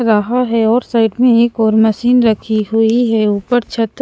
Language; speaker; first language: Hindi; non-native, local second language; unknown